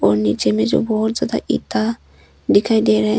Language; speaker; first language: Hindi; non-native, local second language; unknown